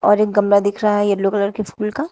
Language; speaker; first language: Hindi; native; Hindi